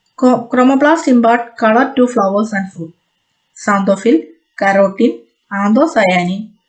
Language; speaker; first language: English; non-native, local second language; Malayalam